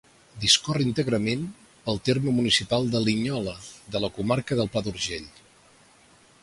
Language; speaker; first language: Catalan; native; Catalan